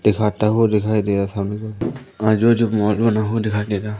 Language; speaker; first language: Hindi; native; Hindi